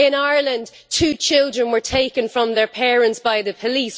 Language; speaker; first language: English; native; English